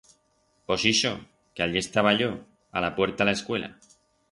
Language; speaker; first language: Aragonese; non-native, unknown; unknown